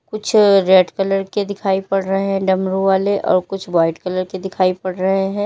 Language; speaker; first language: Hindi; native; Hindi